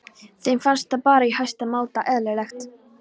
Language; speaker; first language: Icelandic; non-native, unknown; Polish